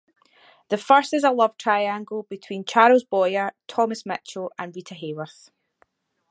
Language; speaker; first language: English; native; English